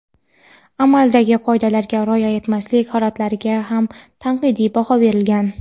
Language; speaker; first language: Uzbek; non-native, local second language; Kara-Kalpak